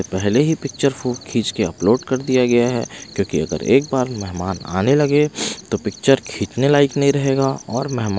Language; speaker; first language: Hindi; non-native, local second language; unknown